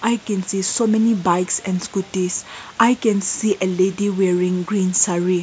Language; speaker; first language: English; non-native, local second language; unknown